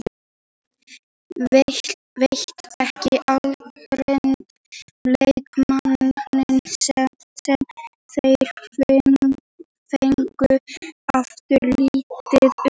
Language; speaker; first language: Icelandic; native; Icelandic